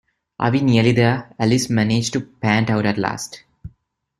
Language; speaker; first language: English; non-native, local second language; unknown